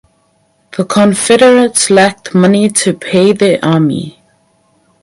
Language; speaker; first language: English; native; English